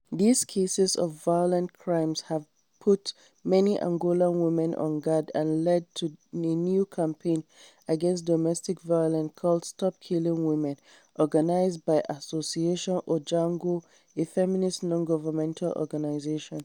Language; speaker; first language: English; non-native, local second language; Hausa